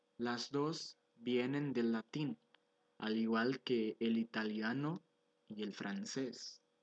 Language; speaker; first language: Spanish; non-native, fluent; Portuguese